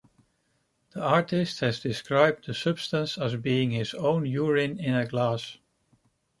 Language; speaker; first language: English; non-native, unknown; Dutch